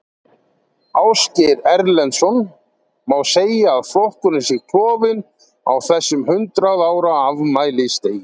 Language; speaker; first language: Icelandic; native; Icelandic